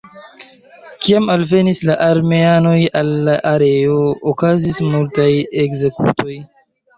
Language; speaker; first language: Esperanto; non-native, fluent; Chinese